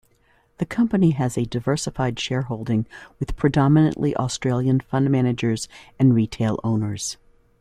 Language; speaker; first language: English; native; English